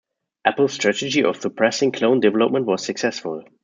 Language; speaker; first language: English; non-native, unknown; German